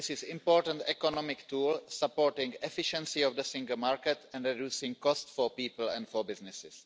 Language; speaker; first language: English; non-native, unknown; Czech